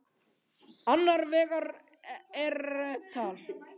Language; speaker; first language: Icelandic; native; Icelandic